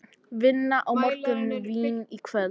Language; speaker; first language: Icelandic; non-native, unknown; English